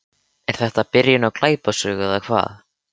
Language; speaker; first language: Icelandic; native; Icelandic